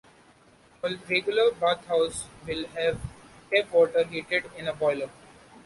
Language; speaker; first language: English; non-native, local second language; Marathi